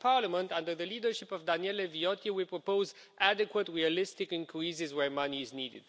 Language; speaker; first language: English; non-native, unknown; Romanian